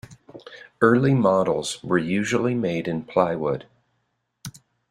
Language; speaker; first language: English; native; English